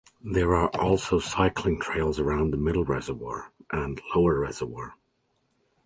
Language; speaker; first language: English; native; English